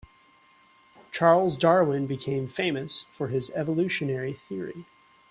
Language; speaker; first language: English; native; English